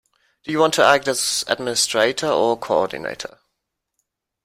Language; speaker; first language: English; non-native, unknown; German